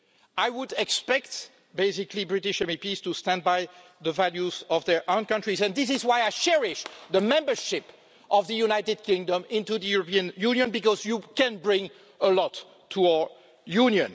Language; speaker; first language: English; non-native, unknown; French